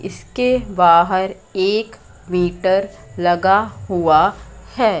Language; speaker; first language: Hindi; native; Hindi